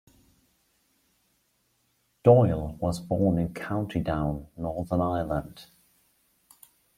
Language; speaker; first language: English; non-native, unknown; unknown